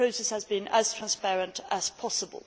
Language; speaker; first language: English; non-native, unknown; Swedish